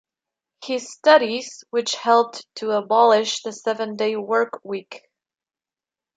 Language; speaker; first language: English; non-native, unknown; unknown